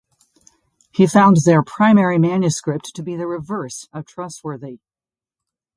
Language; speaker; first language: English; native; English